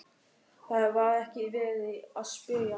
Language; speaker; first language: Icelandic; non-native, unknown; German